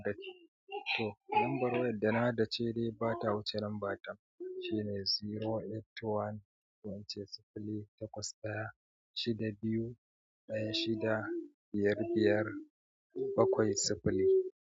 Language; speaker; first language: Hausa; native; Hausa